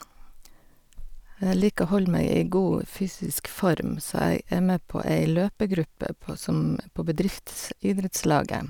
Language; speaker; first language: Norwegian; native; Norwegian